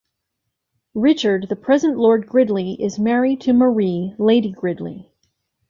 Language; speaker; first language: English; native; English